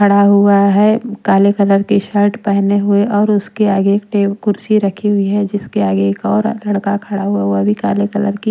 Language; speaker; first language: Hindi; non-native, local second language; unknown